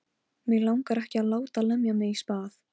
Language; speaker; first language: Icelandic; non-native, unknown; Polish